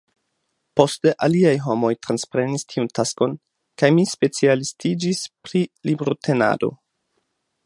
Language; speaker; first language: Esperanto; non-native, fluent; German